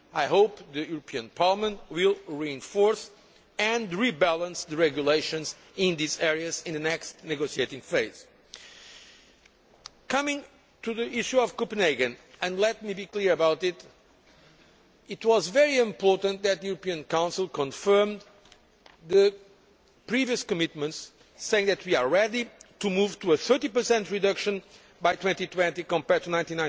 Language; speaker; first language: English; non-native, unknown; Portuguese